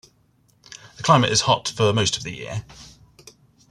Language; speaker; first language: English; native; English